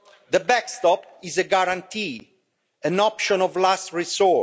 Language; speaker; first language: English; non-native, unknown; Italian